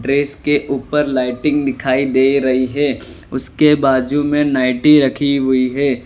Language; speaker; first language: Hindi; non-native, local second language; Gujarati